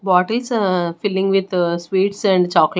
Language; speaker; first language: English; non-native, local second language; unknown